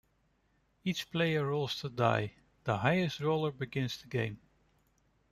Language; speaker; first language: English; non-native, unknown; Dutch